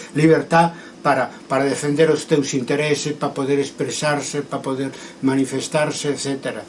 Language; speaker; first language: Galician; non-native, local second language; Spanish